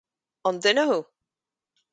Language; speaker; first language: Irish; native; Irish